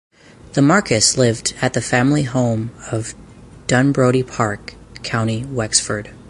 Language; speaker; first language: English; native; English